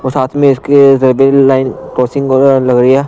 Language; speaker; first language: Hindi; non-native, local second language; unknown